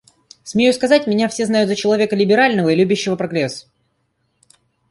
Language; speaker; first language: Russian; native; Russian